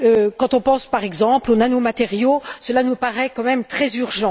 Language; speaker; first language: French; native; French